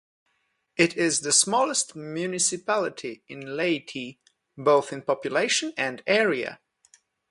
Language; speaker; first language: English; non-native, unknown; Polish